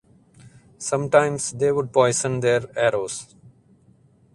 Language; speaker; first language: English; non-native, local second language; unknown